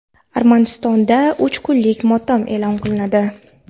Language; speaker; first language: Uzbek; non-native, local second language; Kara-Kalpak